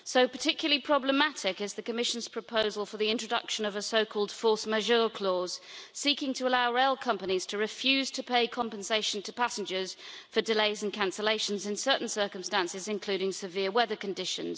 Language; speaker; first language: English; native; English